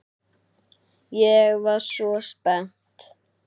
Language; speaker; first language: Icelandic; native; Icelandic